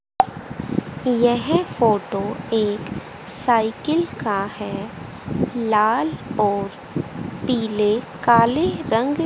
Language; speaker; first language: Hindi; native; Hindi